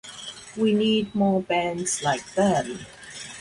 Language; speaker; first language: English; non-native, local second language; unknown